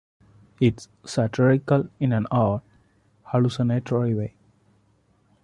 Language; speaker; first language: English; non-native, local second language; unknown